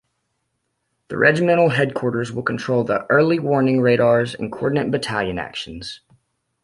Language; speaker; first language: English; native; English